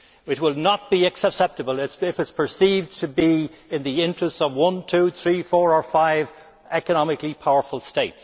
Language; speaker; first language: English; native; English